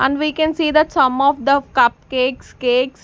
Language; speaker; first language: English; non-native, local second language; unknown